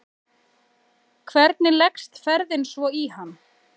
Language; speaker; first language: Icelandic; native; Icelandic